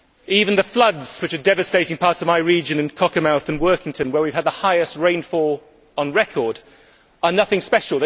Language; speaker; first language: English; native; English